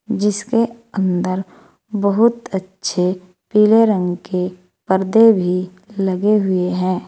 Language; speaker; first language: Hindi; native; Hindi